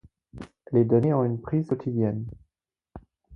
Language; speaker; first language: French; non-native, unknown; German